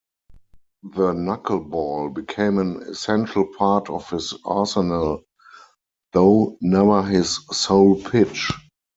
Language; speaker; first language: English; non-native, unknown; German